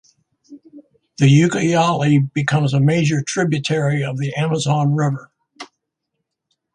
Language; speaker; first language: English; native; English